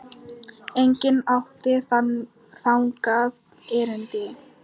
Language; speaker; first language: Icelandic; non-native, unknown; Polish